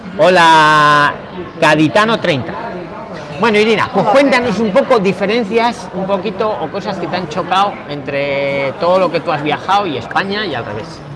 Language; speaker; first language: Spanish; native; Spanish